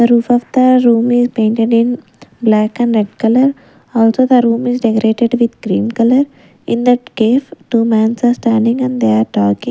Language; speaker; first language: English; non-native, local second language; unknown